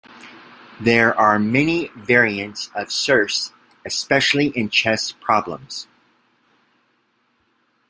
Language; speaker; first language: English; native; English